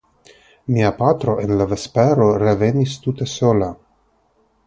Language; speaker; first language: Esperanto; non-native, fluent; Russian